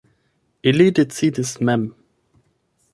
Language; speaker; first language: Esperanto; non-native, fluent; German